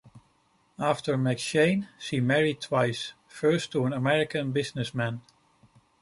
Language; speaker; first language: English; non-native, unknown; Dutch